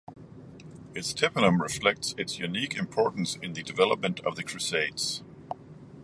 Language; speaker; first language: English; non-native, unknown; Danish